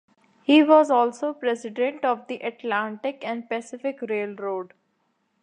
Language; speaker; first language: English; non-native, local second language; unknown